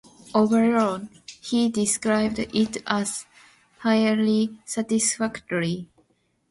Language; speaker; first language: English; non-native, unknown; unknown